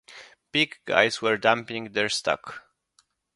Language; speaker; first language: English; non-native, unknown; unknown